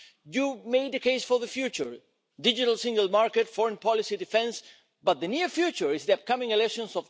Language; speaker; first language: English; non-native, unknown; Spanish